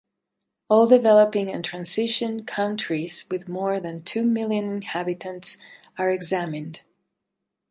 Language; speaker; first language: English; non-native, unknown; Spanish